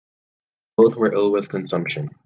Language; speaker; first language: English; native; English